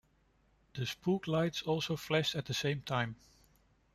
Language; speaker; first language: English; non-native, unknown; Dutch